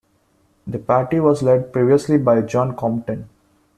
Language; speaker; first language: English; non-native, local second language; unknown